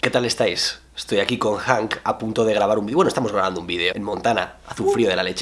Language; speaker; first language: Spanish; native; Spanish